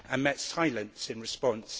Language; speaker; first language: English; native; English